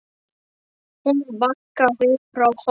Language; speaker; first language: Icelandic; non-native, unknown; Polish